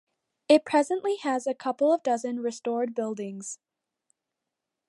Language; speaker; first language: English; native; English